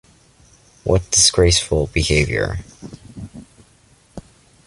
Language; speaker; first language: English; native; English